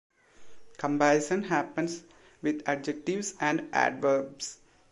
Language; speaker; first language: English; non-native, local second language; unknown